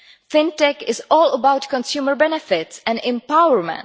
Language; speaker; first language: English; non-native, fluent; Czech